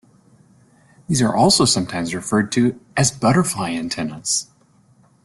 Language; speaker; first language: English; native; English